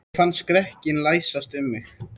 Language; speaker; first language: Icelandic; native; Icelandic